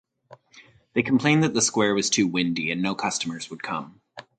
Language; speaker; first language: English; native; English